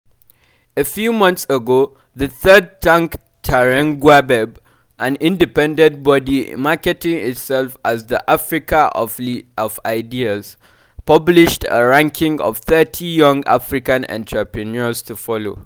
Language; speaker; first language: English; non-native, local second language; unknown